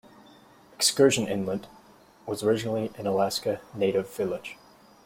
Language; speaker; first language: English; native; English